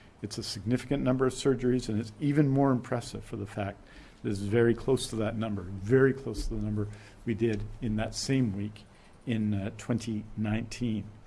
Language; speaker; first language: English; native; English